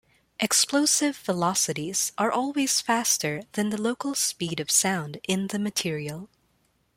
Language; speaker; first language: English; non-native, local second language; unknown